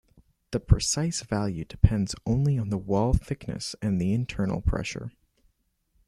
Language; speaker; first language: English; native; English